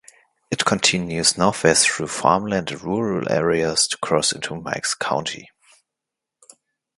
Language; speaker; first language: English; non-native, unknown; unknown